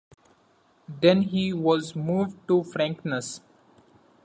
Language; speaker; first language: English; non-native, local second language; Marathi